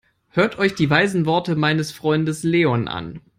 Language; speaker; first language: English; non-native, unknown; German